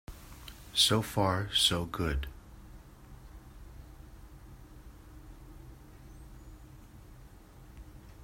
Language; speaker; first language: English; native; English